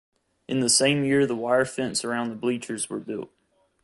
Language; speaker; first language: English; native; English